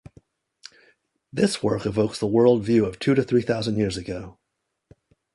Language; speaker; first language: English; native; English